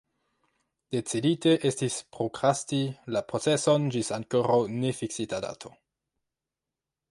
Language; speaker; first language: Esperanto; non-native, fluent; French